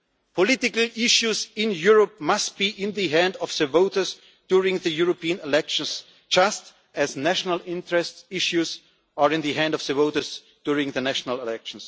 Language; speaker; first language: English; non-native, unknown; German